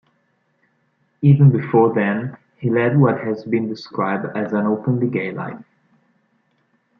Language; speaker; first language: English; non-native, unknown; Italian